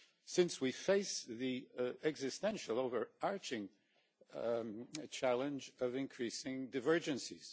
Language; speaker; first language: English; non-native, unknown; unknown